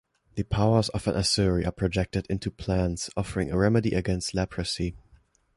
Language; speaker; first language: English; non-native, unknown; German